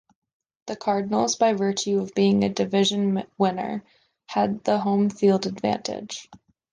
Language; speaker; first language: English; native; English